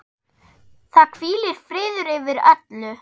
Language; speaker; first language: Icelandic; non-native, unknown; German